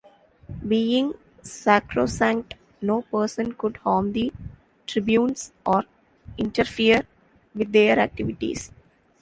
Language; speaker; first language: English; non-native, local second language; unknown